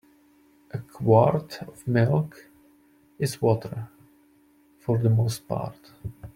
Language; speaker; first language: English; non-native, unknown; Czech